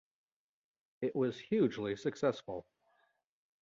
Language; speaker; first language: English; native; English